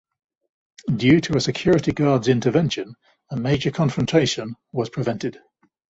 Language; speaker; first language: English; native; English